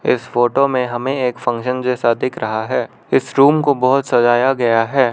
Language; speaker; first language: Hindi; non-native, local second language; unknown